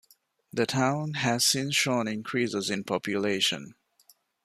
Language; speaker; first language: English; non-native, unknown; Divehi